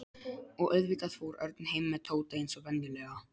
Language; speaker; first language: Icelandic; non-native, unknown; Polish